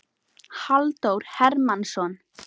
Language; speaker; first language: Icelandic; native; Icelandic